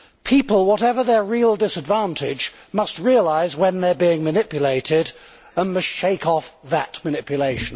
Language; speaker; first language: English; native; English